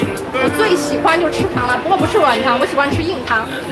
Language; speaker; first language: Chinese; native; Chinese